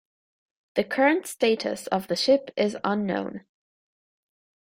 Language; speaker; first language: English; native; English